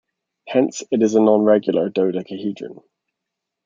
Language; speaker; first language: English; native; English